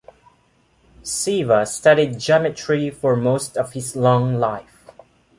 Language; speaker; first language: English; non-native, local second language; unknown